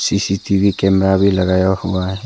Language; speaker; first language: Hindi; early bilingual, other home language; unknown